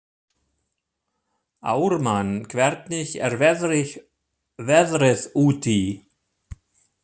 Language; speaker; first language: Icelandic; non-native, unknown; German